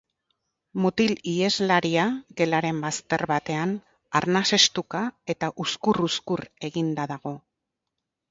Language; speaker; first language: Basque; native; Basque